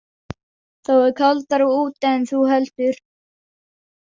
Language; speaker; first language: Icelandic; non-native, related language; Danish